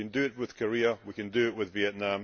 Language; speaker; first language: English; native; English